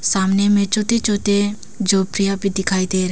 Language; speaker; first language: Hindi; early bilingual, other home language; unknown